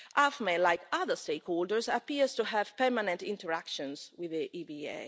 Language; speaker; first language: English; non-native, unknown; Italian